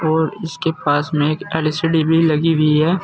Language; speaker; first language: Hindi; native; Hindi